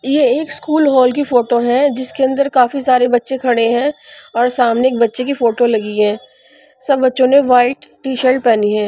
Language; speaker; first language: Hindi; non-native, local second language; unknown